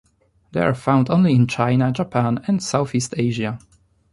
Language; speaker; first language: English; non-native, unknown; Polish